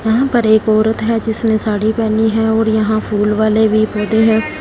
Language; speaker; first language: Hindi; non-native, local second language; Punjabi